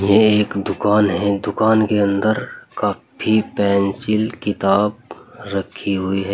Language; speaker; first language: Hindi; native; Hindi